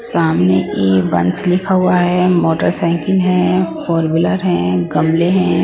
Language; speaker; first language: Hindi; non-native, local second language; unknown